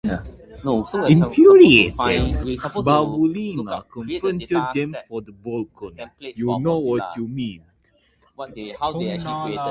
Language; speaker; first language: English; native; English